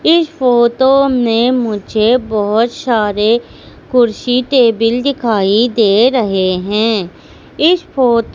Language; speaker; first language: Hindi; native; Hindi